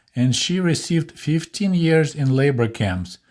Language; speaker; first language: English; non-native, fluent; Russian